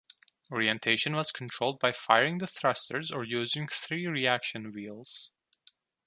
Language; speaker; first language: English; non-native, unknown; Turkish